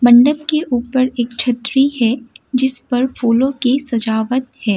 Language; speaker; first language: Hindi; non-native, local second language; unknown